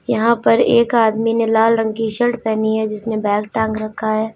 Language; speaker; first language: Hindi; native; Hindi